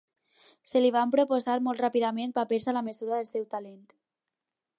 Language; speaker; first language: Catalan; non-native, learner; Spanish